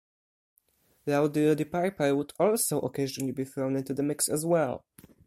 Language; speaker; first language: English; non-native, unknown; Polish